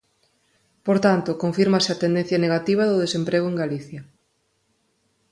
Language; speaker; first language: Galician; non-native, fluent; Spanish